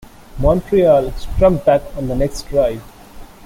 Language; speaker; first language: English; non-native, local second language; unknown